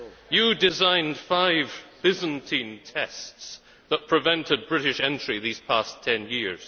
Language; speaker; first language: English; native; English